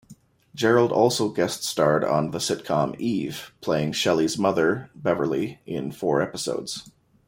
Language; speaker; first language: English; native; English